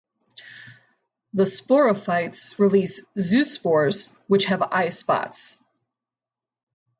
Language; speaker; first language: English; native; English